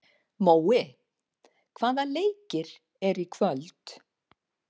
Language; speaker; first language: Icelandic; native; Icelandic